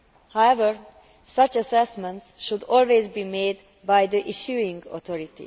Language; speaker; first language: English; non-native, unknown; Hungarian